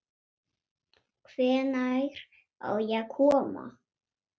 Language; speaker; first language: Icelandic; non-native, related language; Swedish